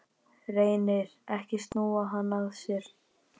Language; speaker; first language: Icelandic; native; Icelandic